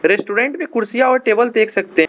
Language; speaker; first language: Hindi; non-native, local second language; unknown